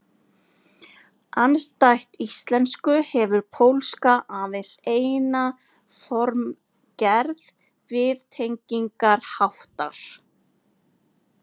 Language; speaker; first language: Icelandic; native; Icelandic